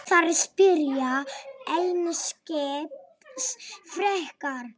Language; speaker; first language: Icelandic; non-native, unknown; Polish